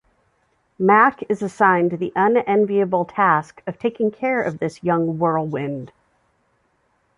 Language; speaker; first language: English; native; English